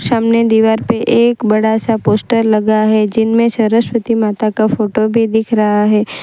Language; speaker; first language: Hindi; non-native, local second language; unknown